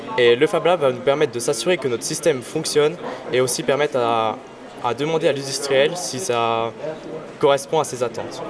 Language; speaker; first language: French; native; French